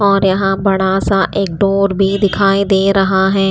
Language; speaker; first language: Hindi; non-native, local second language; Punjabi